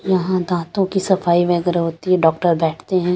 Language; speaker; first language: Hindi; non-native, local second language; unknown